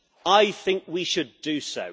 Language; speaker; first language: English; native; English